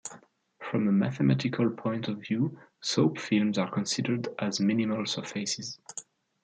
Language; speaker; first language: English; non-native, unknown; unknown